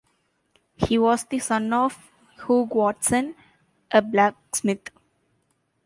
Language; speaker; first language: English; non-native, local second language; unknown